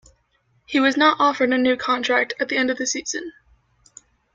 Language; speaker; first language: English; native; English